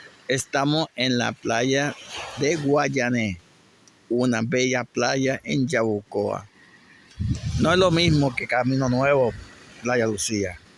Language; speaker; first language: Spanish; native; Spanish